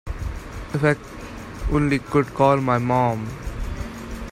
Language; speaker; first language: English; non-native, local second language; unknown